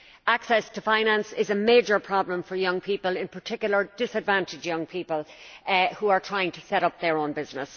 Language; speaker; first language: English; native; English